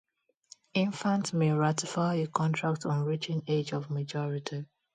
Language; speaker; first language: English; non-native, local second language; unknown